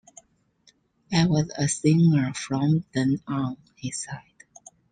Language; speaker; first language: English; non-native, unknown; Chinese